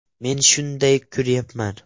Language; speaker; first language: Uzbek; non-native, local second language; Russian